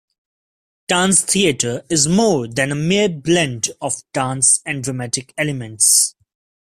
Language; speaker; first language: English; non-native, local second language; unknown